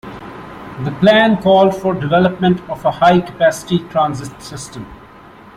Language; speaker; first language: English; non-native, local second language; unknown